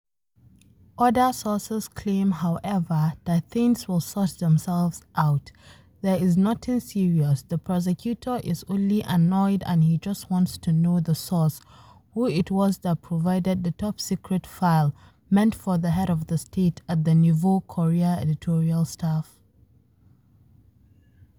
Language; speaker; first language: English; non-native, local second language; Hausa